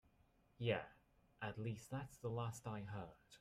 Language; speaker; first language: English; native; English